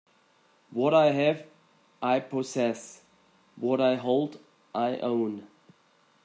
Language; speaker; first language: English; non-native, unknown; German